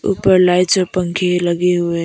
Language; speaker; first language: Hindi; non-native, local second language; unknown